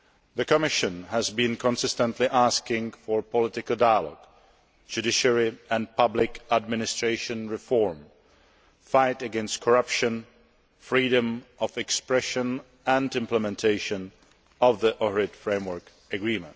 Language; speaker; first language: English; non-native, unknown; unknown